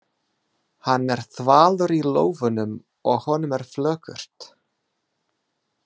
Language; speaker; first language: Icelandic; non-native, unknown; English